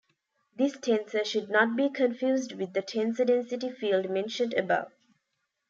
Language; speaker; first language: English; non-native, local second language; Tamil